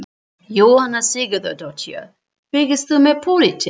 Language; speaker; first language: Icelandic; non-native, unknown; German